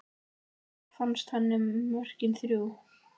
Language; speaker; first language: Icelandic; native; Icelandic